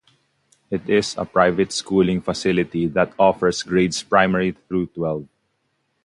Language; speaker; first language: English; non-native, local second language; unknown